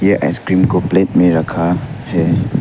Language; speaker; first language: Hindi; non-native, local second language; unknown